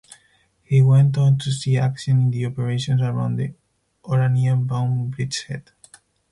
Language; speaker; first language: English; non-native, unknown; Spanish